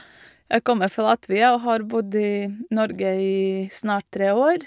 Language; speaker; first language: Norwegian; non-native, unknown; Latvian